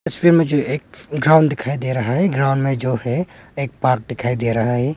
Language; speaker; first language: Hindi; non-native, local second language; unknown